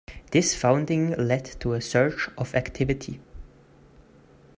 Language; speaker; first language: English; non-native, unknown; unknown